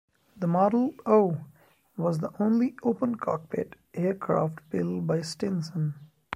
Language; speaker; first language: English; non-native, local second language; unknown